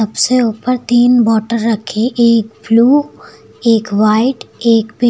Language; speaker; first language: Hindi; native; Hindi